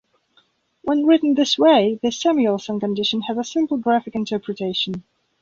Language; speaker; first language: English; non-native, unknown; Belarusian